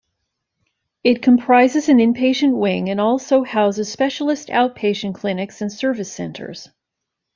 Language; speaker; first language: English; native; English